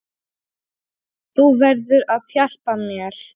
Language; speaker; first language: Icelandic; non-native, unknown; Polish